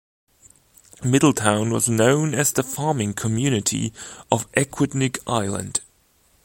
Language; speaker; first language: English; non-native, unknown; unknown